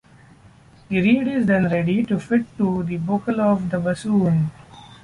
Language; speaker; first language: English; non-native, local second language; Marathi